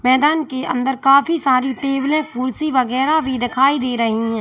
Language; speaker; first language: Hindi; native; Hindi